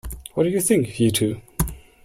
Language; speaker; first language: English; non-native, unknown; German